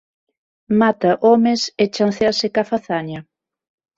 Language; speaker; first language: Galician; non-native, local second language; Spanish